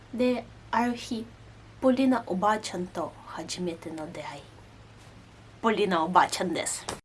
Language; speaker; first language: Japanese; non-native, fluent; Russian